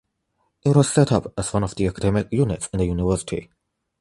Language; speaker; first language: English; non-native, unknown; Chinese